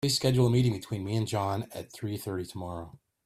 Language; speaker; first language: English; native; English